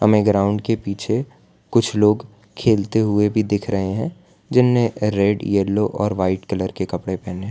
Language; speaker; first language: Hindi; non-native, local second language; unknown